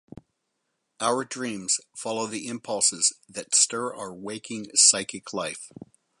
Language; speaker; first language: English; native; English